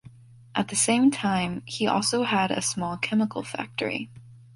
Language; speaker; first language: English; native; English